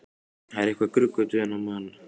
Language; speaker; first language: Icelandic; native; Icelandic